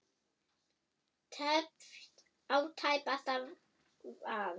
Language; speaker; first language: Icelandic; non-native, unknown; German